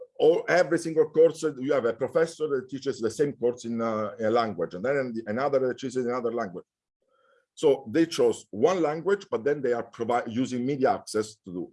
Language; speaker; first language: English; non-native, fluent; Italian